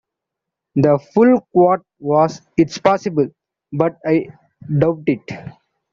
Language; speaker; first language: English; non-native, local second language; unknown